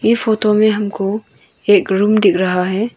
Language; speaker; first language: Hindi; non-native, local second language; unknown